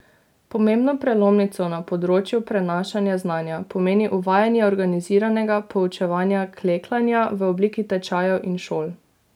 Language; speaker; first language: Slovenian; native; Slovenian